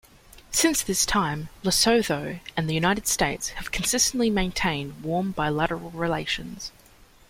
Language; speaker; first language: English; native; English